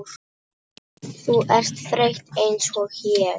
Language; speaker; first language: Icelandic; non-native, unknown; Polish